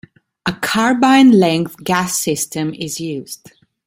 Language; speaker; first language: English; non-native, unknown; Italian